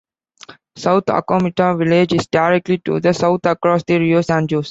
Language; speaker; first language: English; non-native, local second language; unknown